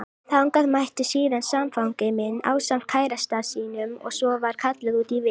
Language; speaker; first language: Icelandic; native; Icelandic